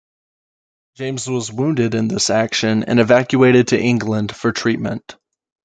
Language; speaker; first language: English; native; English